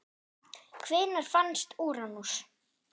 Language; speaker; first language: Icelandic; non-native, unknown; German